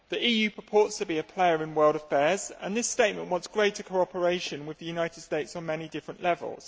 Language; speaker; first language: English; native; English